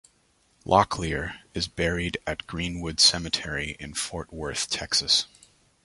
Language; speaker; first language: English; native; English